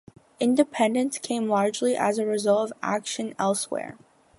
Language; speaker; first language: English; native; English